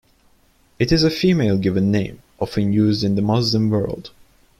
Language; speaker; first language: English; non-native, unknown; Turkish